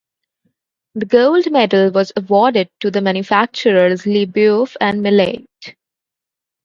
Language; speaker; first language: English; non-native, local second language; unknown